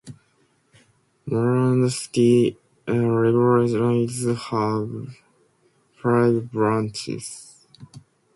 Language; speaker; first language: English; non-native, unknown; Japanese